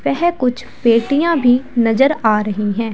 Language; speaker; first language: Hindi; native; Hindi